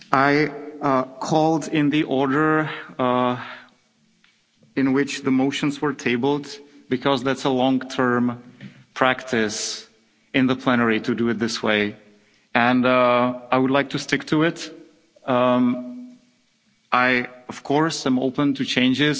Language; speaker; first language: English; non-native, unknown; Czech